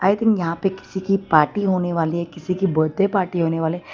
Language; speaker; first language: Hindi; non-native, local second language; Gujarati